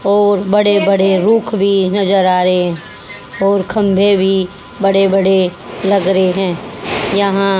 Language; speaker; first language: Hindi; native; Hindi